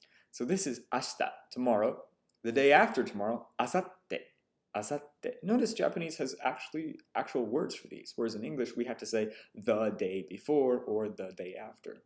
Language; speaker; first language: English; native; English